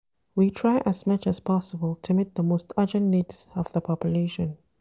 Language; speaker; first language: English; non-native, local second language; Hausa